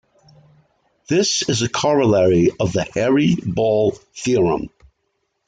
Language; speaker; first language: English; native; English